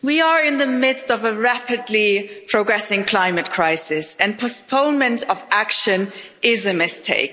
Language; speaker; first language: English; non-native, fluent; German